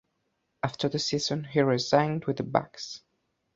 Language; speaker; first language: English; non-native, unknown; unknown